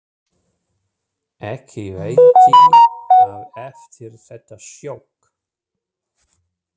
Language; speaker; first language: Icelandic; non-native, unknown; German